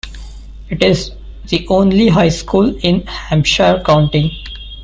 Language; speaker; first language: English; non-native, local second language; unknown